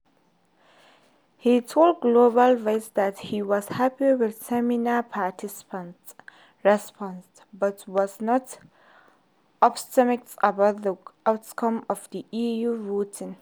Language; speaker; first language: English; non-native, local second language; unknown